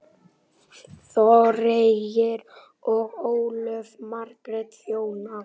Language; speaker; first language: Icelandic; native; Icelandic